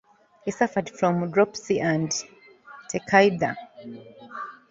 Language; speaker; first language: English; non-native, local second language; Ganda